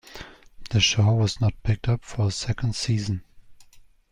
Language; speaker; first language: English; non-native, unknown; German